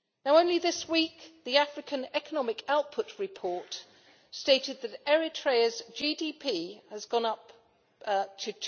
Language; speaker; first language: English; native; English